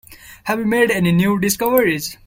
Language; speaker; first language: English; non-native, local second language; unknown